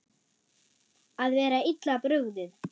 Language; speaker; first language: Icelandic; non-native, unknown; German